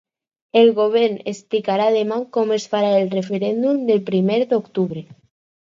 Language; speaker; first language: Catalan; non-native, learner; Spanish